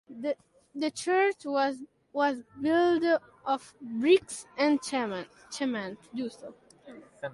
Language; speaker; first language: English; non-native, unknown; Italian